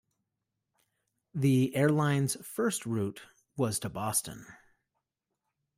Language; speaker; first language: English; native; English